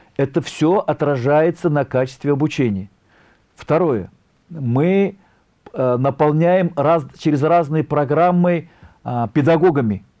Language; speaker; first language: Russian; non-native, local second language; Tatar